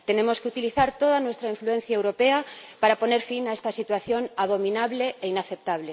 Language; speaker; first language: Spanish; native; Spanish